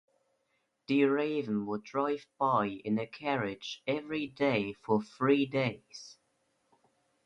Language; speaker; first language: English; non-native, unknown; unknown